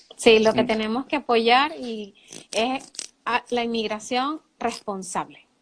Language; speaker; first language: Spanish; native; Spanish